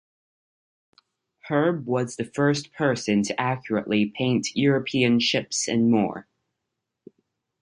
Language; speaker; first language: English; native; English